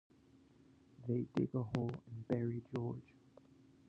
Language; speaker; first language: English; native; English